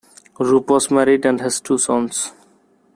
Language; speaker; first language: English; non-native, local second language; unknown